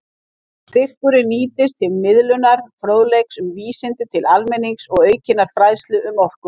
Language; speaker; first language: Icelandic; native; Icelandic